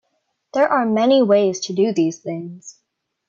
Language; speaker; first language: English; native; English